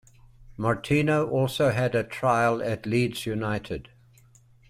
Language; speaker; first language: English; native; English